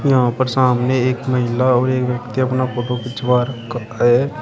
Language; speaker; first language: Hindi; native; Hindi